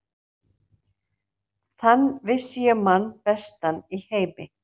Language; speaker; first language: Icelandic; native; Icelandic